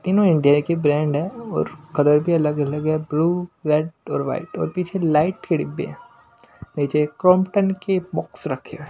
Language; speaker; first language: Hindi; non-native, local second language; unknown